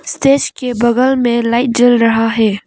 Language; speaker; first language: Hindi; non-native, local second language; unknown